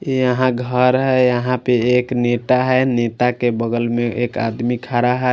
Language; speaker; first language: Hindi; non-native, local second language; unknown